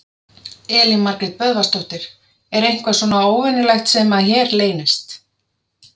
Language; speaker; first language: Icelandic; native; Icelandic